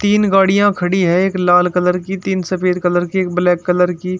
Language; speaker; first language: Hindi; native; Hindi